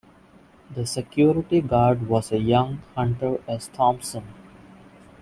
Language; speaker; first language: English; non-native, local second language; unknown